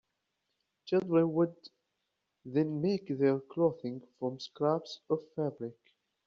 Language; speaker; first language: English; native; English